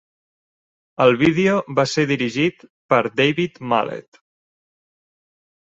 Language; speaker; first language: Catalan; native; Catalan